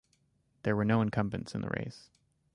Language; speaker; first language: English; native; English